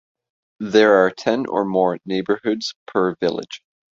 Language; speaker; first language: English; native; English